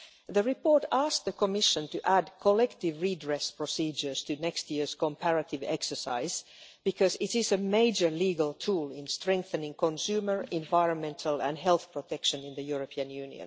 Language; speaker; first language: English; non-native, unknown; Finnish